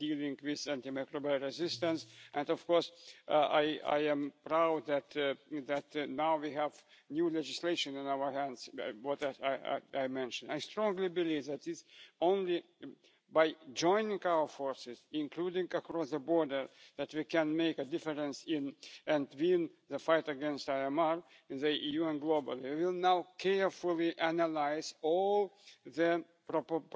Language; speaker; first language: English; non-native, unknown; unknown